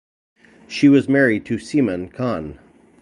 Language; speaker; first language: English; native; English